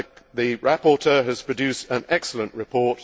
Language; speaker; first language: English; native; English